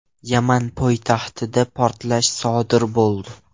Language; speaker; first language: Uzbek; non-native, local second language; Russian